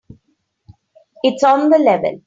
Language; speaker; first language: English; non-native, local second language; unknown